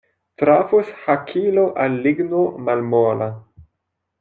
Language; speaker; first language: Esperanto; non-native, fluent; French